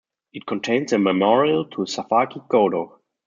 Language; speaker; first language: English; non-native, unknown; German